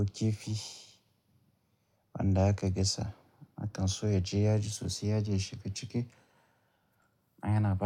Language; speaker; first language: Hausa; native; Hausa